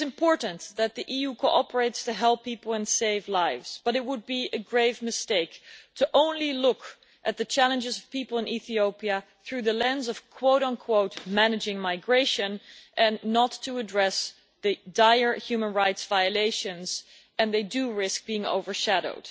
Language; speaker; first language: English; non-native, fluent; Dutch